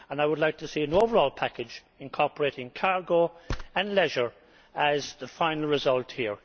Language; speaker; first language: English; native; English